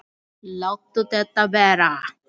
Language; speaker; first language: Icelandic; non-native, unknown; Filipino